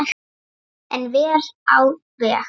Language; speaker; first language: Icelandic; native; Icelandic